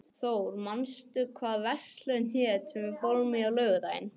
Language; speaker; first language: Icelandic; non-native, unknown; English